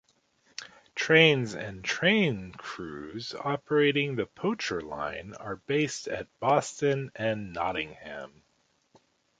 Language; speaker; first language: English; native; English